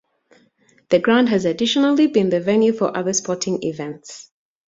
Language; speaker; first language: English; native; English